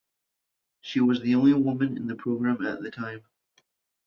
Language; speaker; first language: English; native; English